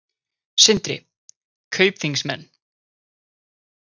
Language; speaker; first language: Icelandic; native; Icelandic